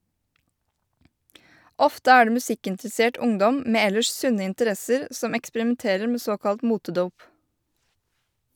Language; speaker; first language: Norwegian; native; Norwegian